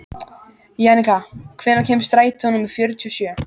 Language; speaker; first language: Icelandic; native; Icelandic